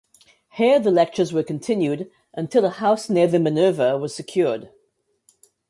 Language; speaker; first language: English; native; English